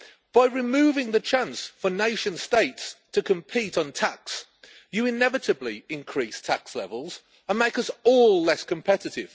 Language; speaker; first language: English; native; English